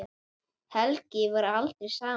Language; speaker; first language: Icelandic; native; Icelandic